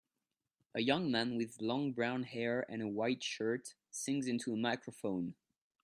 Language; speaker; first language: English; non-native, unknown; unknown